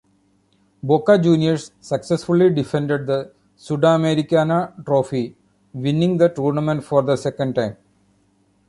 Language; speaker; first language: English; non-native, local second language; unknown